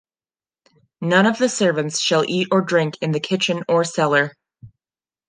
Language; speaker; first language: English; non-native, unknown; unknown